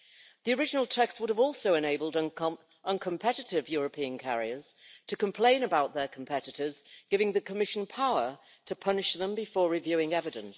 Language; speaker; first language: English; native; English